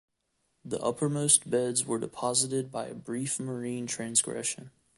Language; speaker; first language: English; native; English